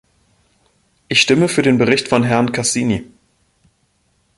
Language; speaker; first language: German; native; German